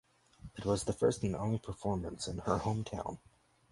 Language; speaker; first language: English; native; English